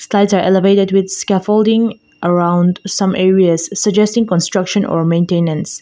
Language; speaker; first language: English; non-native, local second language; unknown